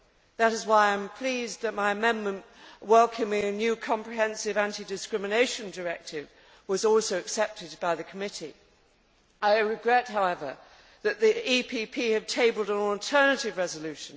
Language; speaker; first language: English; native; English